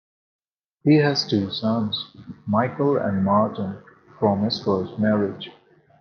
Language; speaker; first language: English; non-native, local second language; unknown